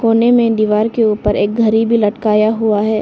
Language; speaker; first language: Hindi; early bilingual, other home language; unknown